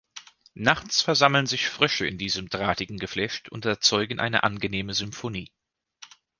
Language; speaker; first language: German; native; German